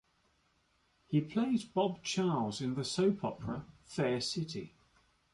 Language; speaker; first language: English; native; English